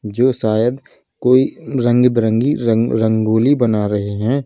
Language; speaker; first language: Hindi; native; Hindi